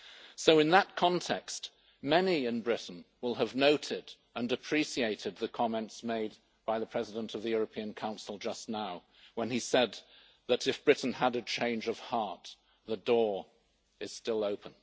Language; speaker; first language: English; native; English